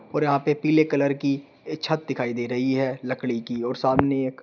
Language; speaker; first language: Hindi; native; Hindi